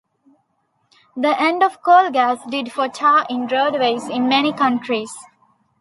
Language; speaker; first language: English; non-native, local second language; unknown